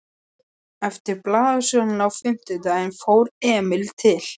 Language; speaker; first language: Icelandic; non-native, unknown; Polish